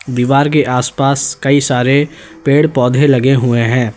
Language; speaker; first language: Hindi; native; Hindi